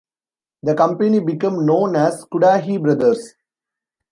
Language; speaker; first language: English; non-native, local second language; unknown